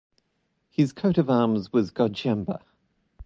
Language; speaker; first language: English; native; English